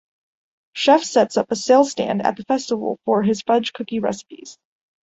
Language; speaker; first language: English; native; English